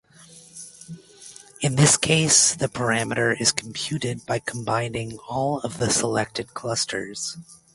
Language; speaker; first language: English; native; English